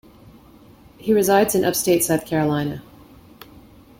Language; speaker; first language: English; native; English